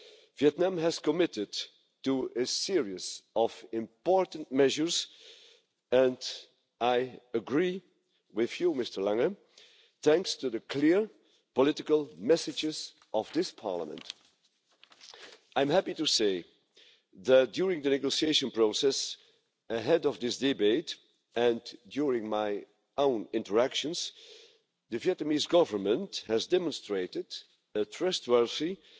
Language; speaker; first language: English; non-native, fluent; Dutch